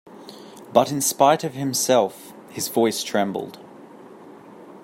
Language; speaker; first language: English; native; English